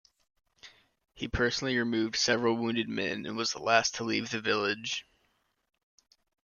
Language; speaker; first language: English; native; English